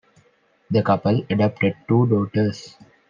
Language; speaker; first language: English; non-native, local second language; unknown